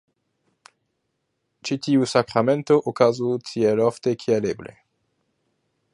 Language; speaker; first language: Esperanto; non-native, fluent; French